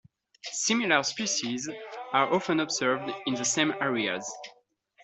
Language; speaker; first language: English; non-native, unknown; French